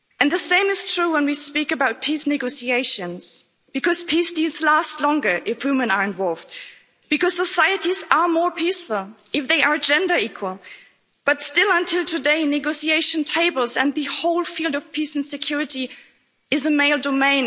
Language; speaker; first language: English; non-native, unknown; German